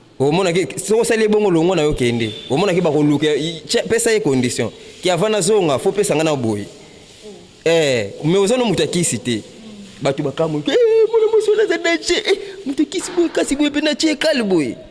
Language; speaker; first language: Lingala; non-native, local second language; Kongo